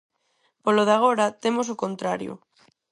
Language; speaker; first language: Galician; non-native, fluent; Spanish